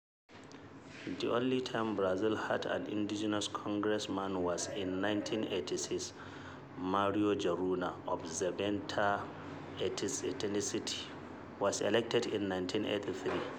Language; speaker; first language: English; non-native, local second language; Hausa